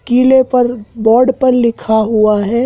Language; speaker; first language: Hindi; native; Hindi